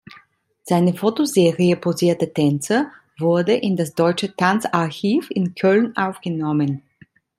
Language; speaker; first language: German; non-native, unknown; Italian